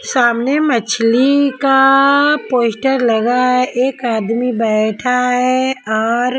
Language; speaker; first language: Hindi; non-native, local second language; Punjabi